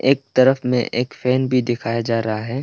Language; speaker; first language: Hindi; non-native, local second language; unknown